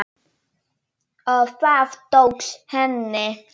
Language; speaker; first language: Icelandic; non-native, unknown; Polish